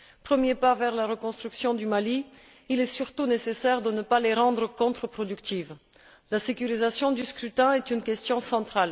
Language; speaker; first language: French; non-native, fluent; Bulgarian